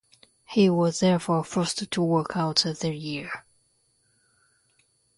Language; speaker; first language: English; non-native, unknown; French